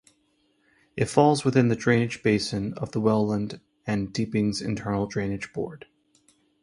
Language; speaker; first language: English; native; English